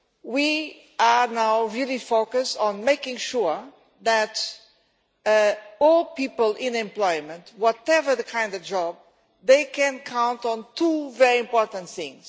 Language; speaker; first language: English; non-native, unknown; Portuguese